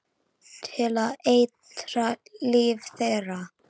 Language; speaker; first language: Icelandic; native; Icelandic